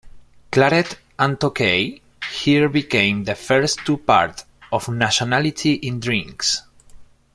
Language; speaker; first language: English; non-native, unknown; Spanish